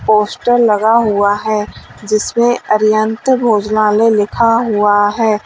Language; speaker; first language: Hindi; native; Hindi